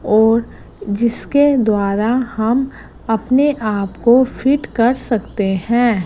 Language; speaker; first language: Hindi; non-native, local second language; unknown